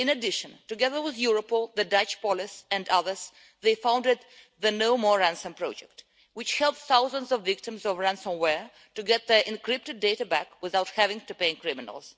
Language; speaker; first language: English; non-native, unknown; Russian